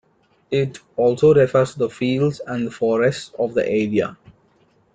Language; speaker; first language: English; non-native, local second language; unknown